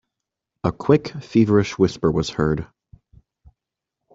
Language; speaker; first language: English; native; English